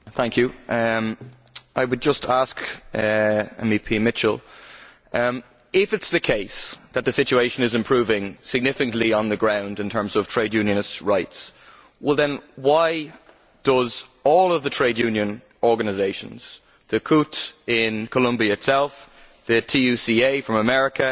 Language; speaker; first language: English; native; English